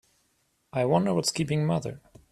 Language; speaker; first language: English; non-native, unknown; German